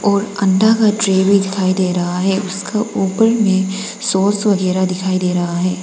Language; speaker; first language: Hindi; non-native, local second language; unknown